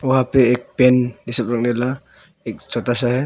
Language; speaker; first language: Hindi; non-native, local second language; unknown